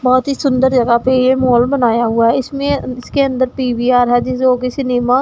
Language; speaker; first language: Hindi; non-native, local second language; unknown